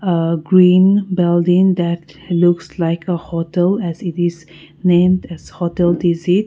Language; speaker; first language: English; non-native, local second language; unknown